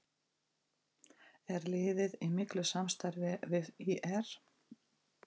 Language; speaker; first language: Icelandic; non-native, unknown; Russian